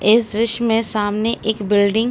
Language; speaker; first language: Hindi; native; Hindi